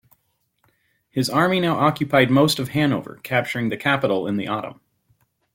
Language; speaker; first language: English; native; English